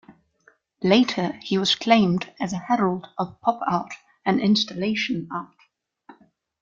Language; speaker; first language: English; non-native, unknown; German